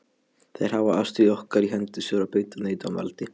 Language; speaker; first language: Icelandic; non-native, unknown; Polish